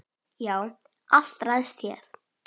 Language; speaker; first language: Icelandic; native; Icelandic